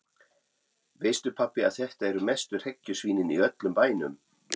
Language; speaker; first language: Icelandic; non-native, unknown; German